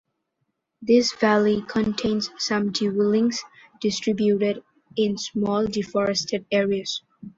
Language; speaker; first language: English; non-native, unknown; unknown